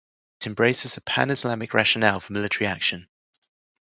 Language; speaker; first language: English; native; English